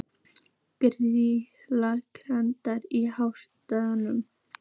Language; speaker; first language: Icelandic; native; Icelandic